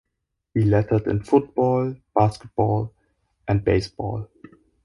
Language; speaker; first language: English; non-native, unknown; German